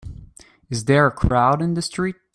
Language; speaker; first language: English; native; English